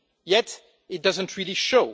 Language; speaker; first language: English; non-native, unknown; French